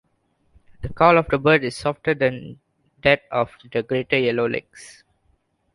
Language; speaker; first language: English; non-native, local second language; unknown